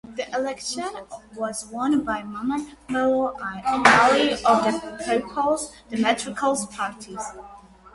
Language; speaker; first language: English; non-native, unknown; Armenian